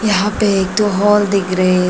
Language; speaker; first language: Hindi; non-native, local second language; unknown